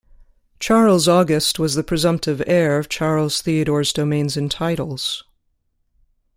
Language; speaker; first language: English; native; English